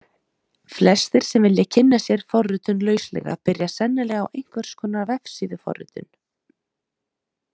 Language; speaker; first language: Icelandic; native; Icelandic